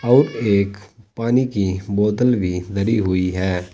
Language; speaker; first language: Hindi; native; Hindi